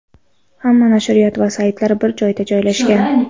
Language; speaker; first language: Uzbek; non-native, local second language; Kara-Kalpak